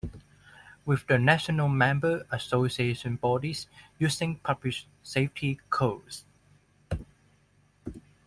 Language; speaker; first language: English; non-native, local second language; Cantonese